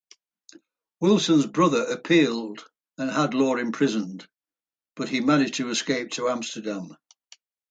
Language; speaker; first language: English; native; English